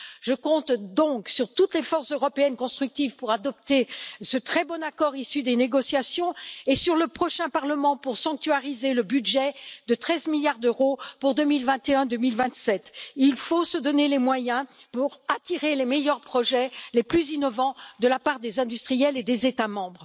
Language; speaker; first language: French; native; French